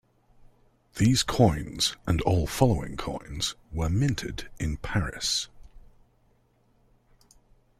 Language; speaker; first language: English; native; English